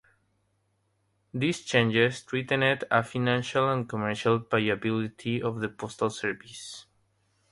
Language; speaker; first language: English; non-native, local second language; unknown